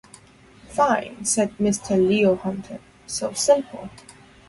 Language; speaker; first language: English; non-native, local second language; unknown